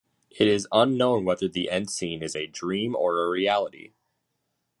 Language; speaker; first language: English; native; English